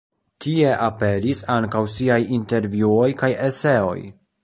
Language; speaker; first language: Esperanto; non-native, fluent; Polish